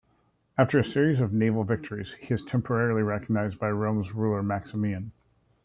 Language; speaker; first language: English; native; English